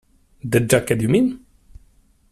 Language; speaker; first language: English; non-native, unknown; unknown